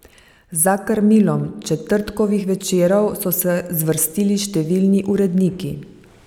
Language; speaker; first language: Slovenian; native; Slovenian